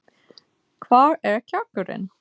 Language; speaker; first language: Icelandic; non-native, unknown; English